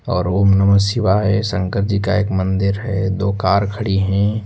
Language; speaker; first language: Hindi; native; Hindi